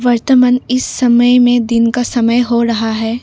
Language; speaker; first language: Hindi; non-native, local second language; Assamese